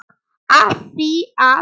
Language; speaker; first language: Icelandic; non-native, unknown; Polish